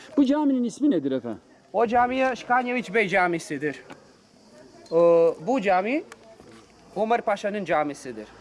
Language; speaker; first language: Turkish; non-native, learner; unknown